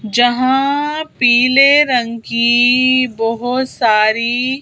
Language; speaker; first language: Hindi; native; Hindi